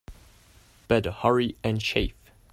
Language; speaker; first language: English; non-native, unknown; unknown